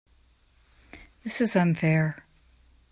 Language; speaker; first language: English; native; English